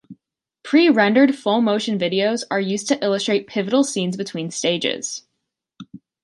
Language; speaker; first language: English; native; English